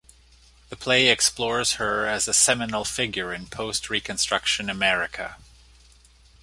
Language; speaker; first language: English; native; English